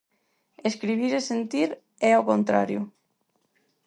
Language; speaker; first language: Galician; non-native, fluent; Spanish